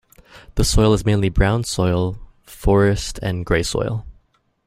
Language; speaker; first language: English; native; English